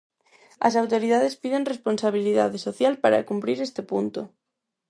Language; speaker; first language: Galician; non-native, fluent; Spanish